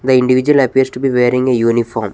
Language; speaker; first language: English; non-native, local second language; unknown